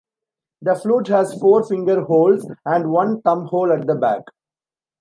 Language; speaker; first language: English; non-native, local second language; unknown